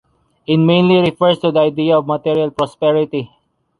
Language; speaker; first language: English; non-native, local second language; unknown